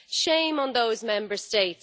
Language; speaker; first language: English; native; English